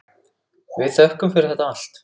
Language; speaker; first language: Icelandic; native; Icelandic